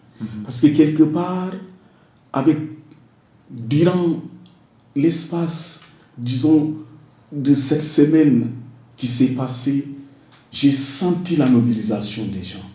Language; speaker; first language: French; non-native, local second language; Wolof